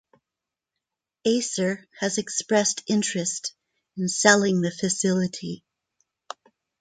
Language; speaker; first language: English; non-native, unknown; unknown